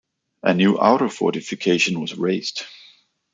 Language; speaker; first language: English; non-native, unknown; Danish